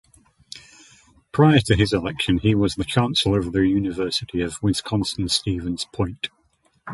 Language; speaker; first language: English; native; English